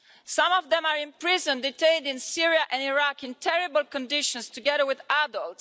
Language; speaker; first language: English; non-native, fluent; Italian